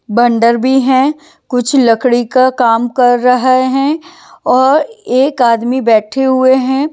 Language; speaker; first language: Hindi; native; Hindi